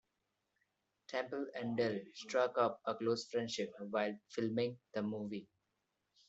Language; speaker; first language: English; non-native, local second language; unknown